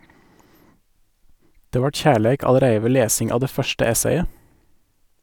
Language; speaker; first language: Norwegian; native; Norwegian